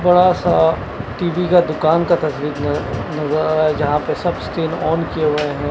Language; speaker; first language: Hindi; non-native, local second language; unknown